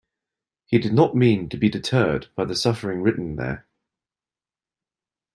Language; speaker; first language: English; native; English